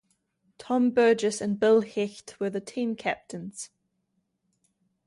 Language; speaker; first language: English; native; English